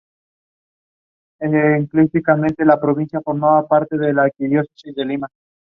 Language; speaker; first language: English; non-native, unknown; Spanish